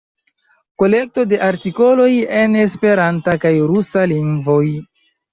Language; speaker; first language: Esperanto; non-native, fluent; Chinese